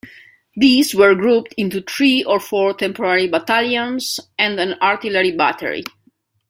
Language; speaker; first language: English; non-native, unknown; Catalan